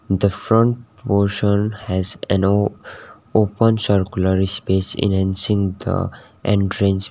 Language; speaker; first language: English; non-native, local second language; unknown